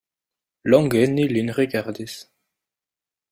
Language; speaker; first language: Esperanto; non-native, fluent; French